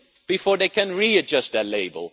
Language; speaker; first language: English; non-native, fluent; Dutch